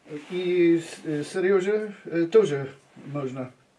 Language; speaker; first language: Russian; non-native, learner; English